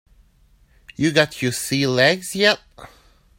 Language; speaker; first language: English; native; English